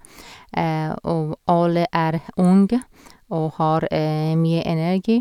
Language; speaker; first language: Norwegian; non-native, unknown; Persian